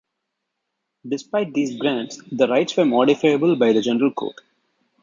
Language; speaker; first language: English; non-native, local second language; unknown